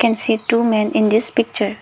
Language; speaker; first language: English; non-native, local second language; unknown